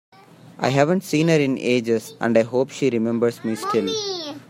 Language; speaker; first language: English; non-native, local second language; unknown